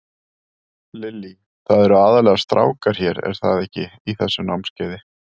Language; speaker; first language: Icelandic; native; Icelandic